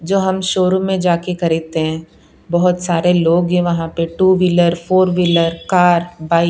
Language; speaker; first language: Hindi; non-native, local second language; Punjabi